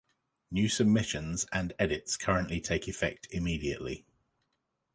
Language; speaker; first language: English; native; English